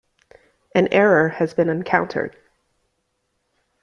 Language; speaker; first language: English; native; English